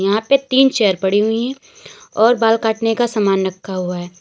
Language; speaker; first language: Hindi; native; Hindi